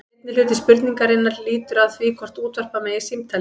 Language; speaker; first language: Icelandic; native; Icelandic